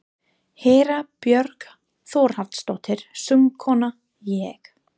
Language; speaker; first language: Icelandic; non-native, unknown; English